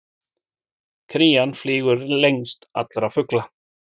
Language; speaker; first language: Icelandic; native; Icelandic